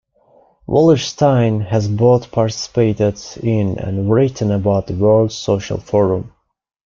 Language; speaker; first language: English; non-native, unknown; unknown